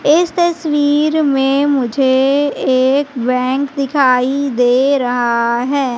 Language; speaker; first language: Hindi; native; Hindi